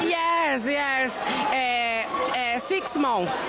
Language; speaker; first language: English; non-native, learner; Portuguese